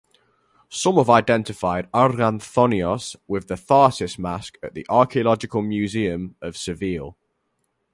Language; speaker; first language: English; native; English